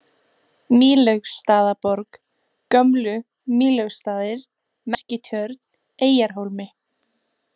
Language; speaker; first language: Icelandic; native; Icelandic